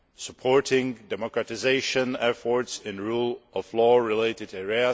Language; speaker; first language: English; non-native, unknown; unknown